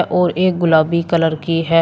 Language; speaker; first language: Hindi; native; Hindi